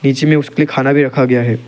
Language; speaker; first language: Hindi; non-native, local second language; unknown